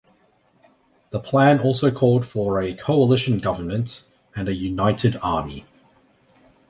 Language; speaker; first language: English; native; English